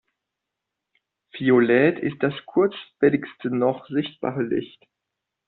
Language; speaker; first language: German; non-native, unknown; French